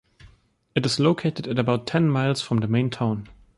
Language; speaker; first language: English; non-native, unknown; German